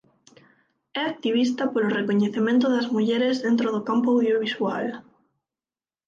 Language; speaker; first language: Galician; non-native, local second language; Spanish